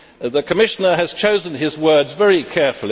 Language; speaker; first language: English; native; English